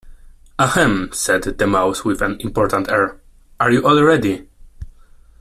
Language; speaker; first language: English; non-native, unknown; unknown